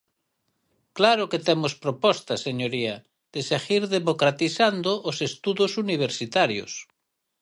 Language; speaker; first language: Galician; native; Galician